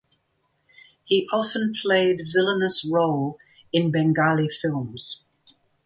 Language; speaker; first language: English; native; English